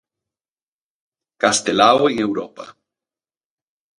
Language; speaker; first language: Galician; native; Galician